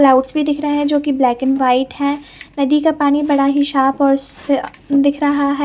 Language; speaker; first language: Hindi; non-native, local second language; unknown